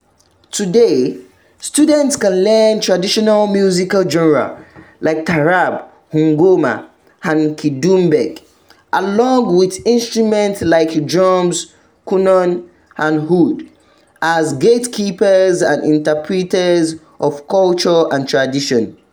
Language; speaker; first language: English; non-native, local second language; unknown